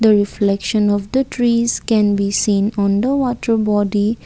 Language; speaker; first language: English; non-native, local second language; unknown